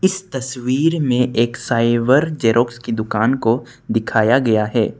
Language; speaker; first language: Hindi; non-native, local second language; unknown